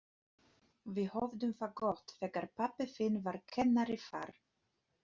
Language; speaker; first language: Icelandic; non-native, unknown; Polish